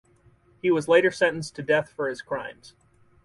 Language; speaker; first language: English; native; English